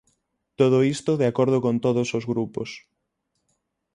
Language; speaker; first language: Galician; native; Galician